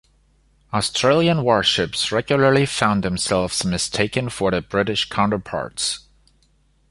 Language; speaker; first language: English; non-native, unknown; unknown